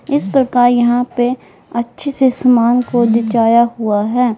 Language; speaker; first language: Hindi; native; Hindi